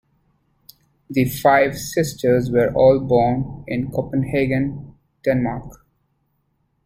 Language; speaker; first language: English; native; English